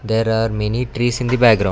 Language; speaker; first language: English; non-native, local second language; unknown